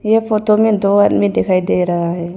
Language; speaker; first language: Hindi; non-native, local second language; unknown